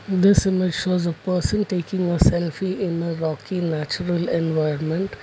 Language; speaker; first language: English; non-native, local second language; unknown